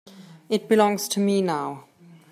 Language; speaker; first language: English; non-native, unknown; German